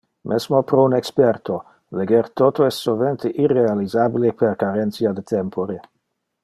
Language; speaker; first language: Interlingua; non-native, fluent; Dutch